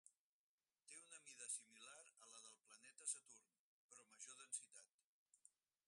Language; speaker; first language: Catalan; non-native, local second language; Spanish